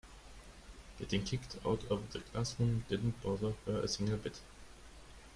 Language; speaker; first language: English; non-native, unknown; German